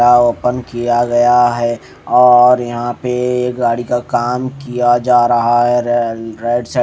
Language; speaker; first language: Hindi; native; Hindi